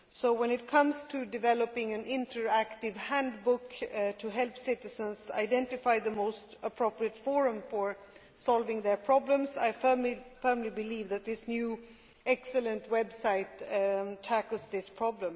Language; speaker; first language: English; non-native, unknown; Swedish